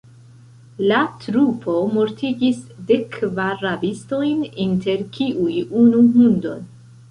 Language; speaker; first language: Esperanto; non-native, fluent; Central Kurdish